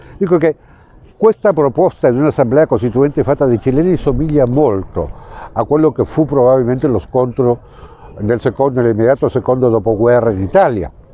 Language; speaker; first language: Italian; non-native, fluent; Spanish